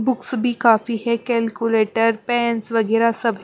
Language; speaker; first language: Hindi; non-native, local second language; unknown